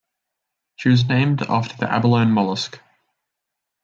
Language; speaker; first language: English; native; English